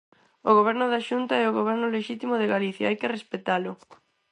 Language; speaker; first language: Galician; non-native, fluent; Spanish